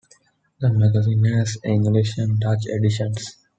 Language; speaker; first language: English; non-native, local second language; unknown